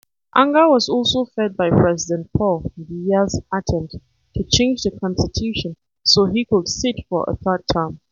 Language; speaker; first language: English; non-native, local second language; Hausa